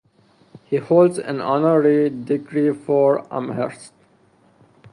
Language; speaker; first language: English; non-native, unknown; Persian